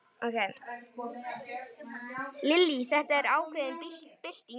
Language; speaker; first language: Icelandic; native; Icelandic